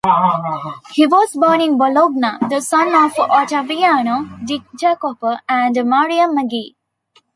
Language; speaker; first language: English; non-native, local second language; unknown